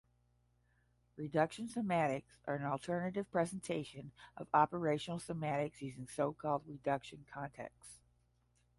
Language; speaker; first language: English; native; English